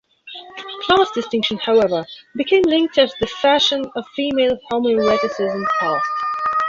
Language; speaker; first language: English; non-native, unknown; Belarusian